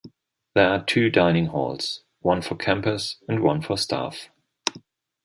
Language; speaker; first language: English; non-native, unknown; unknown